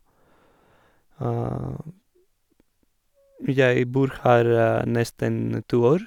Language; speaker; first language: Norwegian; non-native, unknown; Greek